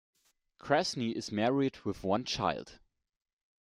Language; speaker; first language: English; non-native, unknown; German